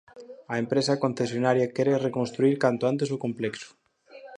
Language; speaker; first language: Galician; native; Galician